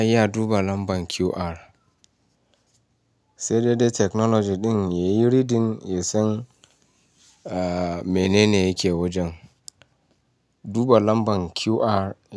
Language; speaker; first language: Hausa; non-native, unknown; Yoruba